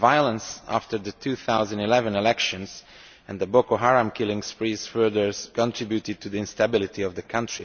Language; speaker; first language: English; non-native, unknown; Romanian